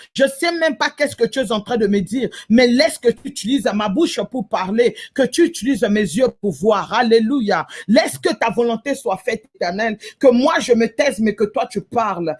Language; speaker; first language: French; non-native, local second language; Lingala